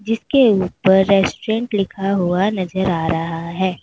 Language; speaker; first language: Hindi; native; Hindi